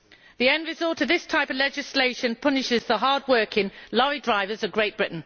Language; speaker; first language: English; native; English